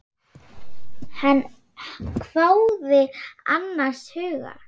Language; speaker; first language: Icelandic; non-native, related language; Swedish